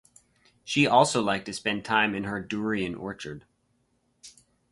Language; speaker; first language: English; native; English